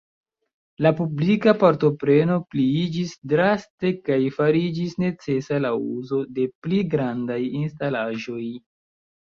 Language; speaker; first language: Esperanto; non-native, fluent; Chinese